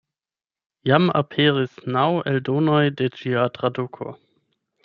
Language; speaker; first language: Esperanto; non-native, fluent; German